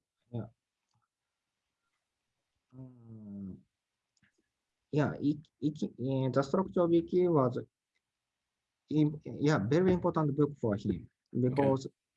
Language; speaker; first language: English; non-native, learner; Japanese